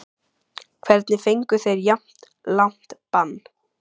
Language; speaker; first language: Icelandic; native; Icelandic